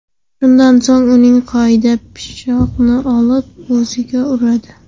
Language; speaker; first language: Uzbek; non-native, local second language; Kara-Kalpak